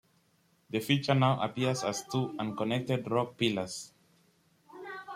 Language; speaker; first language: English; native; English